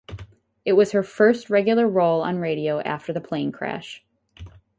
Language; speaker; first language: English; native; English